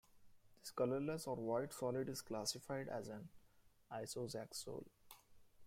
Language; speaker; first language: English; non-native, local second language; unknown